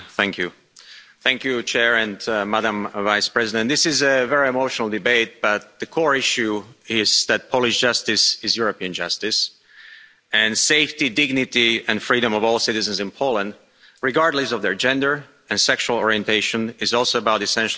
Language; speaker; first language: English; non-native, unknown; Slovak